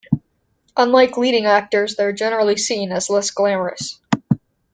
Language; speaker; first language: English; native; English